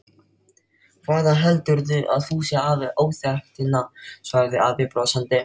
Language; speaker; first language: Icelandic; non-native, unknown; Filipino